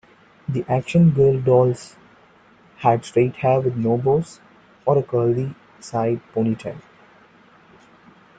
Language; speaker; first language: English; non-native, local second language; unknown